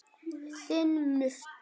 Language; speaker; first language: Icelandic; non-native, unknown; Vietnamese